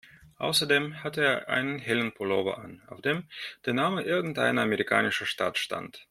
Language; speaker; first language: German; non-native, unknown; Russian